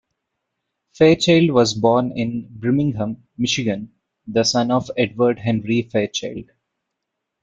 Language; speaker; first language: English; non-native, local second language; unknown